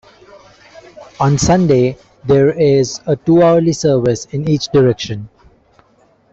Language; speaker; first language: English; non-native, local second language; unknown